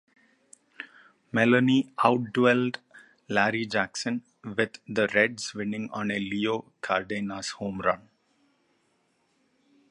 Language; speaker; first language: English; non-native, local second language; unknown